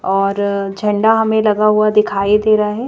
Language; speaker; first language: Hindi; native; Hindi